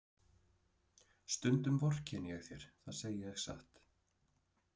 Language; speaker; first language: Icelandic; native; Icelandic